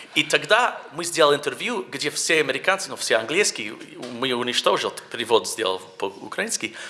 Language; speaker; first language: Russian; non-native, learner; English